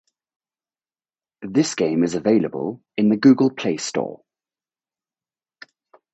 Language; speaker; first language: English; native; English